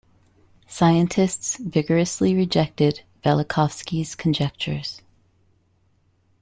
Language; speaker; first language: English; native; English